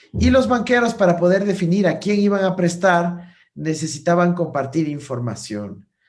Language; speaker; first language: Spanish; native; Spanish